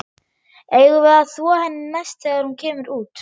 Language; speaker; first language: Icelandic; non-native, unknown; German